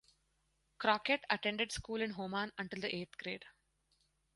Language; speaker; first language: English; non-native, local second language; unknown